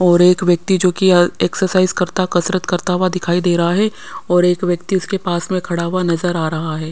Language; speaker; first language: Hindi; non-native, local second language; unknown